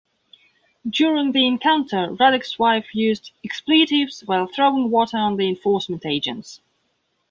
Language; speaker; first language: English; non-native, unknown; Belarusian